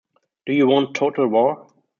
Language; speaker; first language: English; non-native, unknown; German